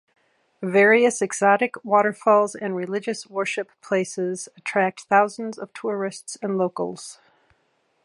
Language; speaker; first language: English; native; English